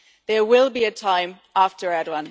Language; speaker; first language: English; non-native, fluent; German